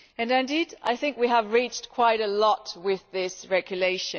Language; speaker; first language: English; non-native, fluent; German